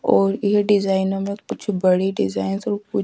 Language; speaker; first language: Hindi; native; Hindi